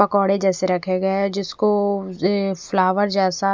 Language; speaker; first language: Hindi; non-native, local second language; Punjabi